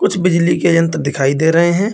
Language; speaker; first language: Hindi; native; Hindi